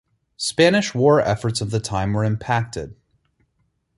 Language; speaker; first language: English; native; English